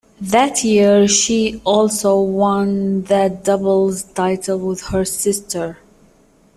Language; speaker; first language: English; native; English